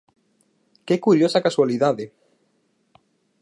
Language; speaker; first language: Galician; native; Galician